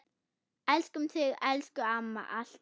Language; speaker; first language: Icelandic; non-native, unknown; German